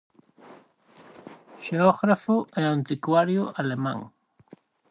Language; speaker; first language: Galician; native; Galician